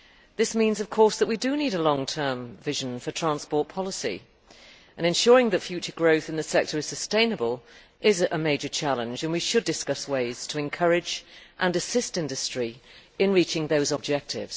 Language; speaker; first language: English; native; English